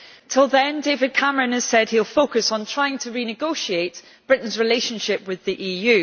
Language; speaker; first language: English; native; English